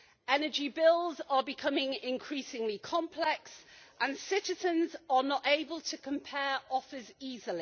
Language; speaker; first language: English; native; English